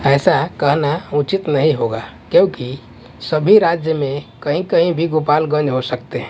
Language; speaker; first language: Hindi; non-native, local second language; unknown